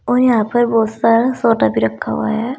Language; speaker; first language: Hindi; native; Hindi